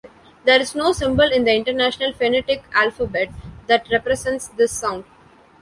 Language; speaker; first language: English; non-native, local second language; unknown